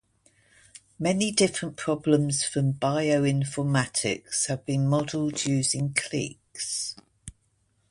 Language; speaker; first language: English; native; English